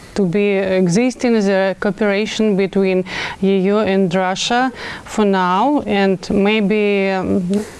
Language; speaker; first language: English; non-native, fluent; Russian